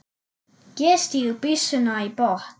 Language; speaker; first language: Icelandic; non-native, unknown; German